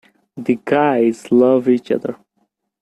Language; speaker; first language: English; non-native, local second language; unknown